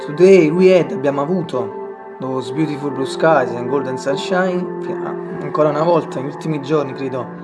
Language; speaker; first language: Italian; native; Italian